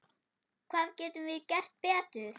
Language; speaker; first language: Icelandic; non-native, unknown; German